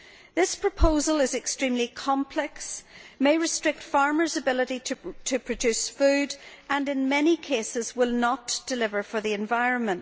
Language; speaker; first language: English; native; English